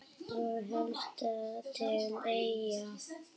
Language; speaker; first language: Icelandic; native; Icelandic